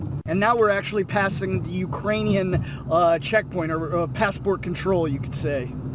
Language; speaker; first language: English; native; English